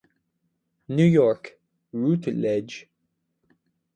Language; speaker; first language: English; native; English